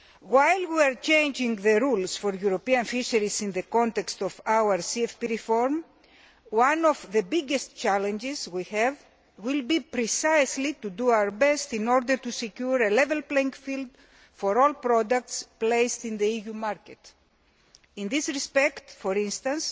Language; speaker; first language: English; non-native, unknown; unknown